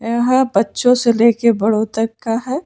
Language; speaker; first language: Hindi; non-native, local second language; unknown